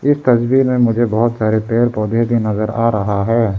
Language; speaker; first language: Hindi; early bilingual, other home language; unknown